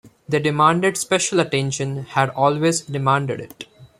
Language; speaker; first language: English; non-native, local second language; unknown